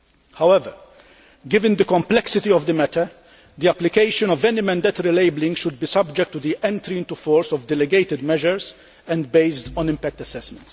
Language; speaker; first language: English; non-native, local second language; Maltese